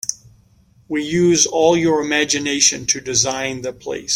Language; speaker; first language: English; native; English